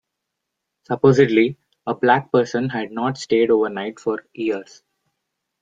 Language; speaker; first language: English; non-native, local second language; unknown